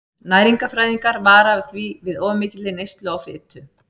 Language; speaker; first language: Icelandic; native; Icelandic